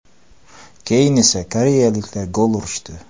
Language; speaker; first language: Uzbek; non-native, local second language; Kara-Kalpak